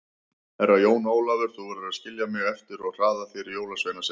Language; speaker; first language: Icelandic; native; Icelandic